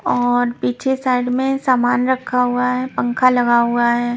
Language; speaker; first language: Hindi; non-native, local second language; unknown